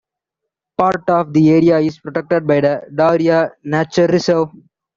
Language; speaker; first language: English; non-native, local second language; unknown